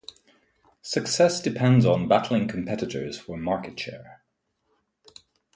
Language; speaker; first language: English; native; English